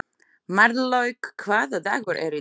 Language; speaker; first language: Icelandic; non-native, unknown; Slovak